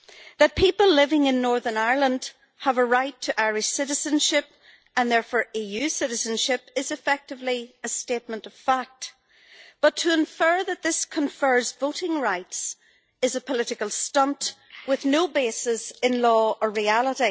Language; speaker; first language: English; native; English